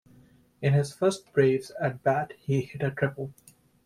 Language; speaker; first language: English; native; English